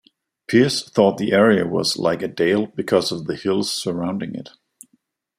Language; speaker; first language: English; non-native, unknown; Danish